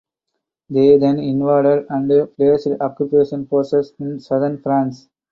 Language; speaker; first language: English; non-native, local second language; Tamil